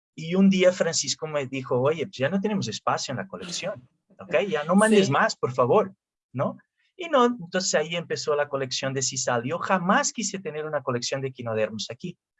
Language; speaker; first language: Spanish; non-native, related language; Portuguese